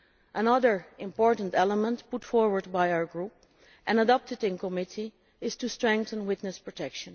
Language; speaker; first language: English; non-native, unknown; Dutch